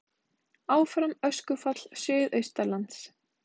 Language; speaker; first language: Icelandic; native; Icelandic